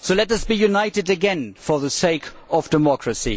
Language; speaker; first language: English; non-native, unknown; German